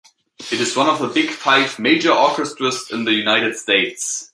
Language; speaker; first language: English; native; English